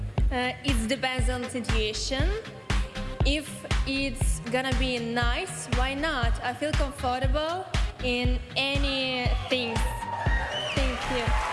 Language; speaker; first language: English; non-native, learner; Russian